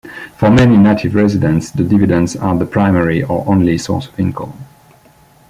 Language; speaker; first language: English; non-native, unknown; French